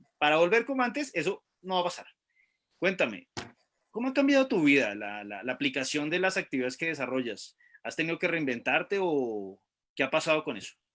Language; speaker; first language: Spanish; native; Spanish